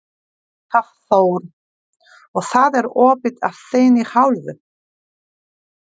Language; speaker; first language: Icelandic; non-native, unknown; Polish